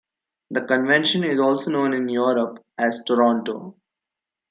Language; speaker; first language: English; non-native, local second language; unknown